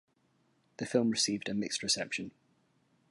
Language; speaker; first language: English; native; English